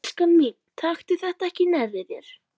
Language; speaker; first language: Icelandic; native; Icelandic